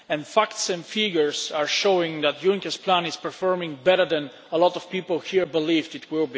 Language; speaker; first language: English; non-native, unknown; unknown